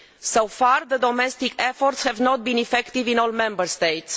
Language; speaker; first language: English; non-native, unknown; Romanian